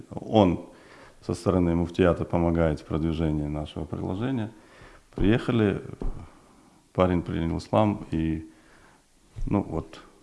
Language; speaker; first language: Russian; non-native, local second language; Uzbek